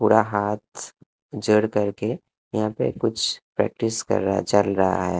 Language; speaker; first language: Hindi; non-native, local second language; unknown